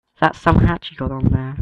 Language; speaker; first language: English; native; English